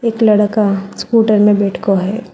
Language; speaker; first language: Hindi; non-native, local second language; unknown